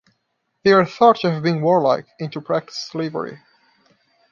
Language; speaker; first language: English; non-native, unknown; Portuguese